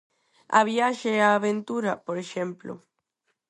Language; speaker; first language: Galician; non-native, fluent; Spanish